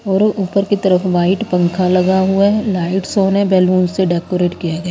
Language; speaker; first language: Hindi; native; Hindi